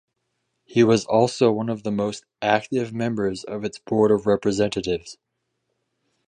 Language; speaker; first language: English; native; English